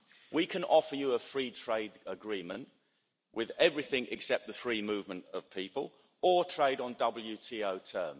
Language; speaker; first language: English; native; English